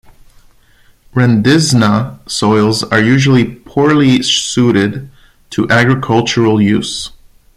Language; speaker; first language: English; non-native, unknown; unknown